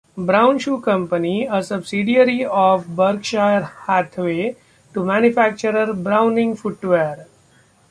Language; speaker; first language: English; non-native, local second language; Marathi